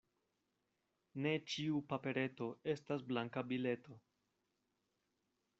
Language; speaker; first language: Esperanto; non-native, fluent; Spanish